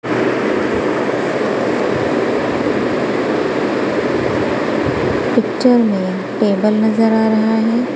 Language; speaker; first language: Hindi; non-native, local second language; Punjabi